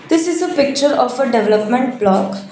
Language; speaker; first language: English; non-native, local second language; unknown